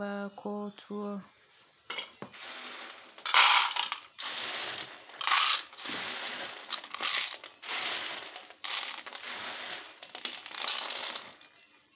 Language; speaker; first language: Hausa; native; Hausa